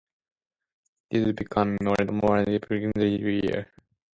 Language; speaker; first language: English; non-native, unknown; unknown